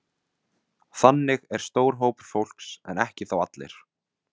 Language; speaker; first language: Icelandic; non-native, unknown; Vietnamese